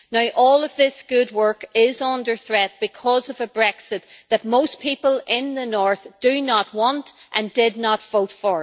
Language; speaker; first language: English; native; English